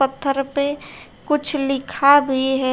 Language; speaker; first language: Hindi; native; Hindi